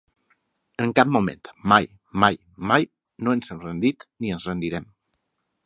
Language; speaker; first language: Catalan; non-native, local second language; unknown